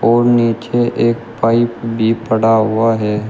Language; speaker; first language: Hindi; native; Hindi